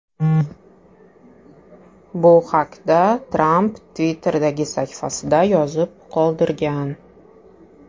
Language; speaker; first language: Uzbek; non-native, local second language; Russian